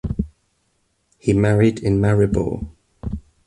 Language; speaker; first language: English; native; English